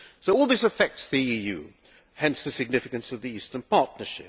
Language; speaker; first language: English; non-native, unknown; Hungarian